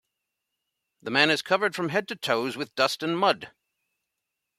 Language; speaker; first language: English; native; English